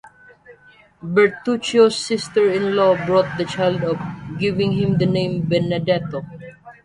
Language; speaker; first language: English; non-native, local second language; Waray